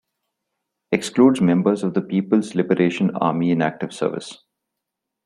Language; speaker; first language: English; non-native, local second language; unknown